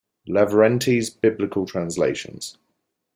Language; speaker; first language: English; native; English